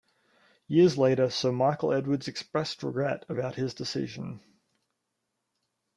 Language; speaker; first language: English; native; English